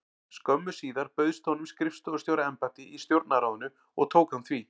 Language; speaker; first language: Icelandic; native; Icelandic